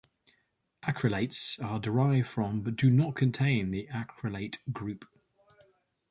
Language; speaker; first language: English; native; English